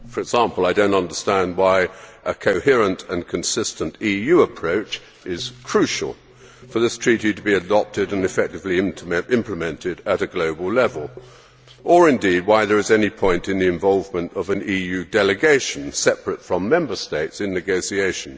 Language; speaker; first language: English; native; English